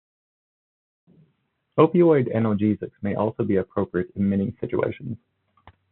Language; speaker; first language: English; native; English